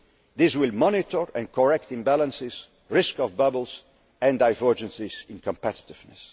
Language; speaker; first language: English; non-native, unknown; Dutch